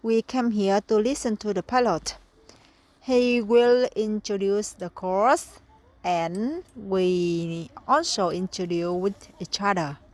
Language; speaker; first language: English; non-native, learner; Vietnamese